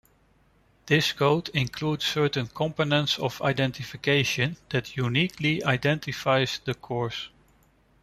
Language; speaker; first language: English; non-native, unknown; Dutch